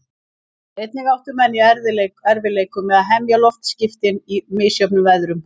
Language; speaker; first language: Icelandic; native; Icelandic